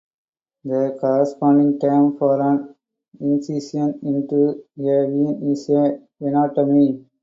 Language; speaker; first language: English; non-native, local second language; Tamil